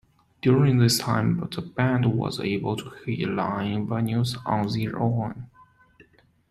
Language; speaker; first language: English; non-native, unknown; Chinese